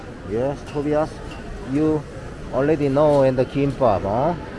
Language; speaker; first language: English; non-native, learner; Korean